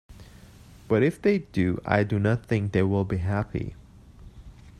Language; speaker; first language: English; native; English